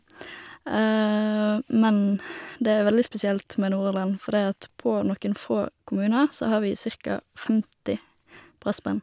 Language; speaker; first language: Norwegian; native; Norwegian